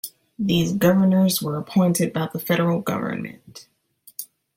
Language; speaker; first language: English; native; English